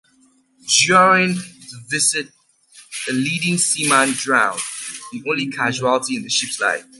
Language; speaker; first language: English; native; English